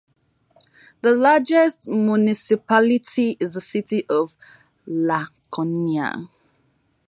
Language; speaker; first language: English; non-native, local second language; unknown